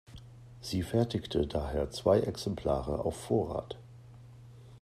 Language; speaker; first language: German; native; German